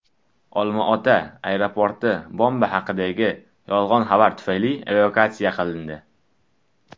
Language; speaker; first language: Uzbek; non-native, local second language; Tajik